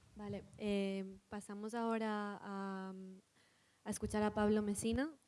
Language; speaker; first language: Spanish; native; Spanish